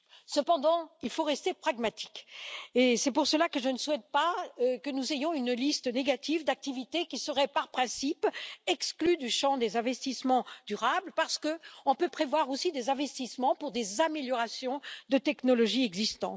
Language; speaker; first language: French; native; French